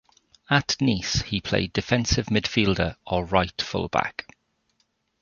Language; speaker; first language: English; native; English